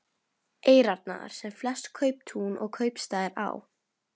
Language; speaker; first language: Icelandic; non-native, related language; Norwegian